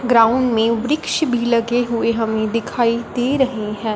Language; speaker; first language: Hindi; non-native, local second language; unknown